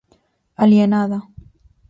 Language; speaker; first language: Galician; native; Galician